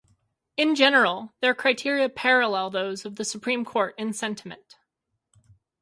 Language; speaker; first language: English; native; English